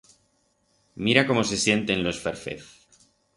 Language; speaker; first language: Aragonese; non-native, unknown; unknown